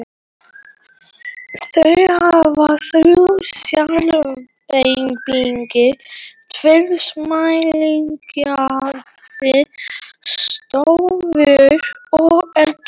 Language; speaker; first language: Icelandic; non-native, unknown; Polish